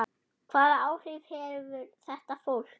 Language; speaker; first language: Icelandic; non-native, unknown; German